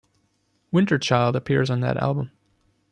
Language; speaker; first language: English; non-native, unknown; German